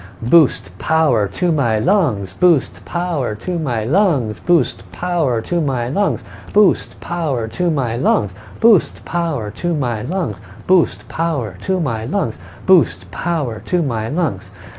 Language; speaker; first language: English; native; English